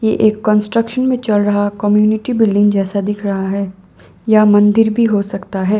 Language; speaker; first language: Hindi; non-native, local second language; Assamese